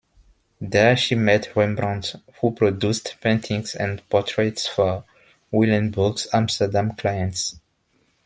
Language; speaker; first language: English; non-native, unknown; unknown